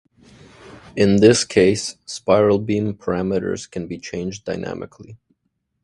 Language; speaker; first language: English; native; English